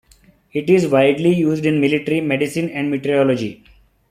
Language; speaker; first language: English; non-native, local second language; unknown